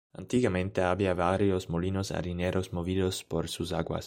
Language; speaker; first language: Spanish; non-native, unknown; German